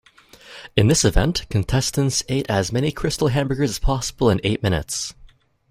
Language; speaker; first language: English; native; English